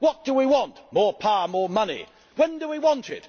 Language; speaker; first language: English; native; English